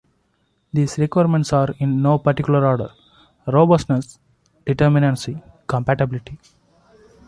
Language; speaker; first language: English; non-native, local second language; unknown